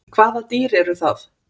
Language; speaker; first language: Icelandic; native; Icelandic